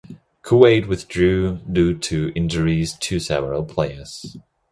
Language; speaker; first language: English; non-native, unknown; German